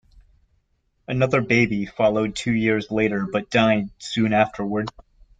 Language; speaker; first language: English; native; English